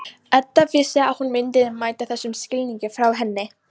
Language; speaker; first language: Icelandic; non-native, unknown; Polish